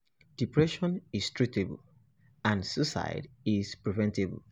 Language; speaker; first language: English; non-native, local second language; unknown